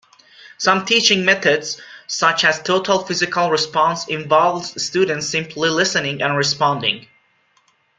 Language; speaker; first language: English; non-native, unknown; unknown